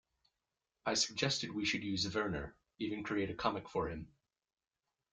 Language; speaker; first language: English; native; English